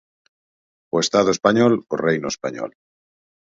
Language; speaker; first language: Galician; native; Galician